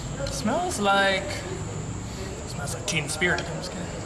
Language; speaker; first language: English; native; English